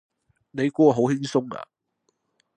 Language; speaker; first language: Cantonese; non-native, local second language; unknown